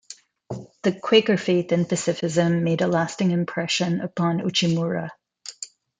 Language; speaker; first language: English; non-native, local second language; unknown